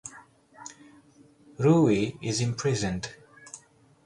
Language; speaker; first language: English; native; English